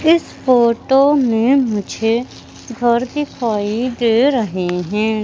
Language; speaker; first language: Hindi; native; Hindi